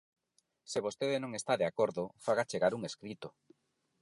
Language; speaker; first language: Galician; non-native, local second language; Spanish